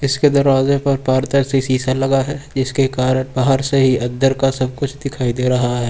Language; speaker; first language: Hindi; native; Hindi